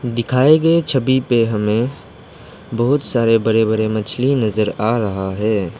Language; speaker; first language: Hindi; non-native, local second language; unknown